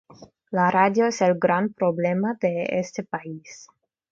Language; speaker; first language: Spanish; non-native, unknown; Russian